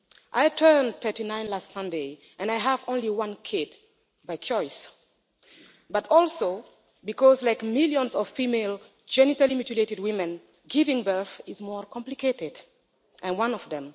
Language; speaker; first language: English; non-native, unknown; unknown